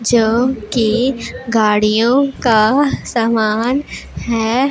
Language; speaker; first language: Hindi; non-native, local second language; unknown